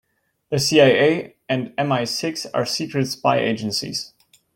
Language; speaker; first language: English; non-native, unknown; German